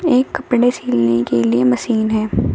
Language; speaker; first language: Hindi; native; Hindi